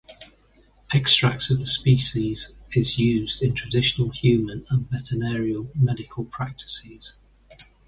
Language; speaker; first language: English; native; English